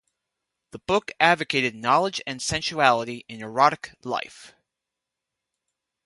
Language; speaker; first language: English; native; English